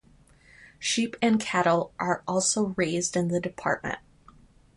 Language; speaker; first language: English; native; English